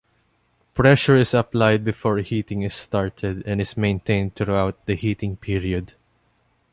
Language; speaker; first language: English; non-native, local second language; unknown